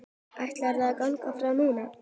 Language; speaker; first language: Icelandic; native; Icelandic